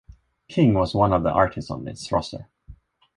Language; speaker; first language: English; non-native, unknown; Swedish